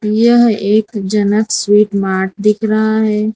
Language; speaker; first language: Hindi; non-native, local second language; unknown